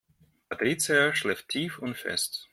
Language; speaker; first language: German; non-native, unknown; Russian